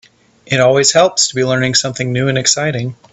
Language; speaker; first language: English; native; English